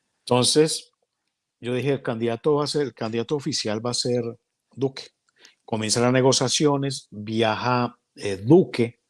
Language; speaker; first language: Spanish; native; Spanish